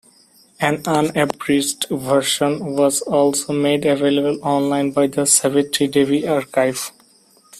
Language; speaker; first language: English; non-native, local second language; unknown